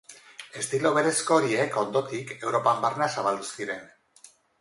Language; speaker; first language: Basque; non-native, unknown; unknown